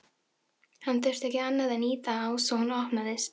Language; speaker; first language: Icelandic; non-native, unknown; Filipino